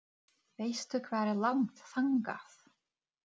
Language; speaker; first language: Icelandic; non-native, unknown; Czech